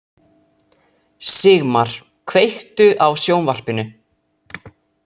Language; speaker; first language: Icelandic; non-native, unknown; Italian